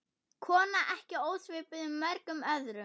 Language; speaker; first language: Icelandic; non-native, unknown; German